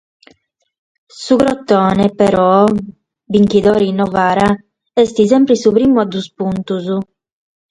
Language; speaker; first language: Sardinian; native; Sardinian